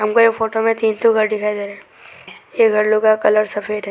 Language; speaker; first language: Hindi; non-native, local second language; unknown